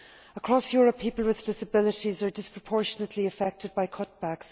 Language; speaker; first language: English; native; English